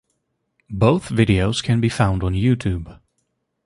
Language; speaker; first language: English; native; English